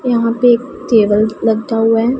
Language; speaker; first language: Hindi; non-native, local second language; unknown